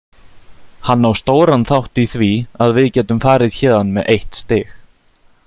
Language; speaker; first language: Icelandic; native; Icelandic